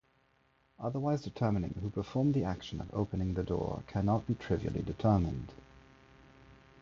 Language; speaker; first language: English; non-native, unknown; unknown